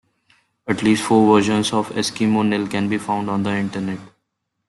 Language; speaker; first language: English; non-native, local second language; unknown